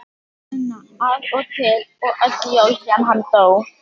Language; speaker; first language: Icelandic; native; Icelandic